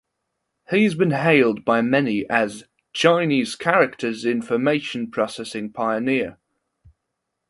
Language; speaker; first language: English; non-native, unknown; German